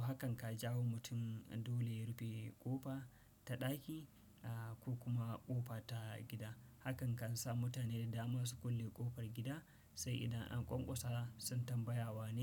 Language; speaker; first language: Hausa; non-native, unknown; Fula